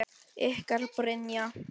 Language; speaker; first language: Icelandic; non-native, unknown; Filipino